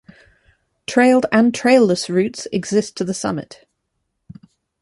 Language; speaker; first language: English; native; English